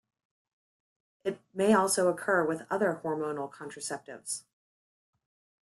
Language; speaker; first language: English; native; English